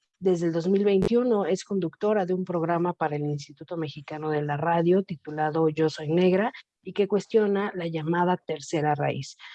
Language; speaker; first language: Spanish; native; Spanish